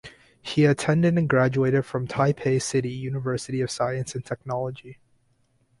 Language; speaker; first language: English; non-native, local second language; Cantonese